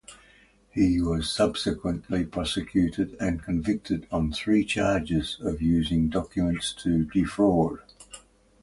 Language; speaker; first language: English; native; English